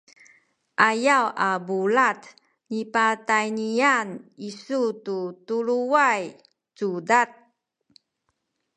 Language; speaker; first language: Sakizaya; non-native, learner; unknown